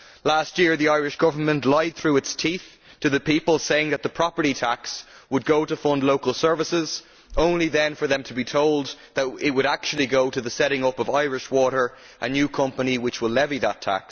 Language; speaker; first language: English; native; English